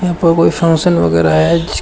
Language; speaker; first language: Hindi; native; Hindi